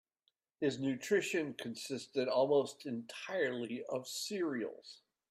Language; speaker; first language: English; native; English